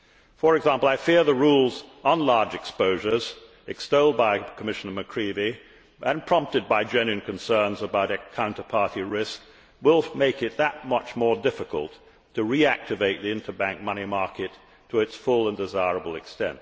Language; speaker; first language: English; native; English